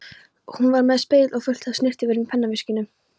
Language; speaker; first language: Icelandic; non-native, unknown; Polish